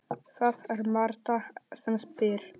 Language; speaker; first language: Icelandic; non-native, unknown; Polish